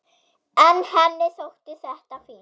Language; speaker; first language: Icelandic; non-native, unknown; German